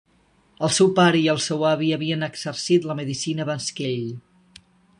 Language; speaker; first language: Catalan; native; Catalan